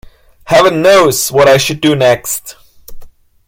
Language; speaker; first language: English; non-native, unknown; German